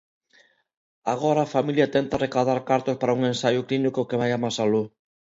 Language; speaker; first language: Galician; non-native, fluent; Spanish